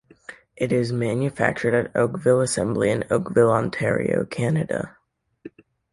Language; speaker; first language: English; native; English